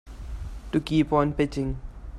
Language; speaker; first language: English; non-native, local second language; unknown